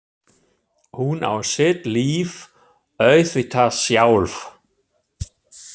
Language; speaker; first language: Icelandic; non-native, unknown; German